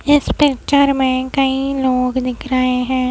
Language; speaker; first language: Hindi; native; Hindi